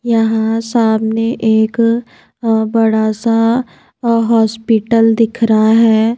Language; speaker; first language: Hindi; native; Hindi